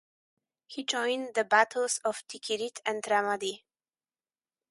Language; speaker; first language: English; non-native, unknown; Polish